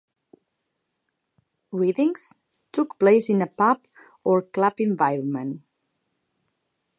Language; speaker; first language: English; non-native, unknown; Catalan